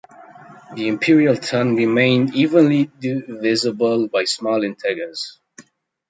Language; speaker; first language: English; native; English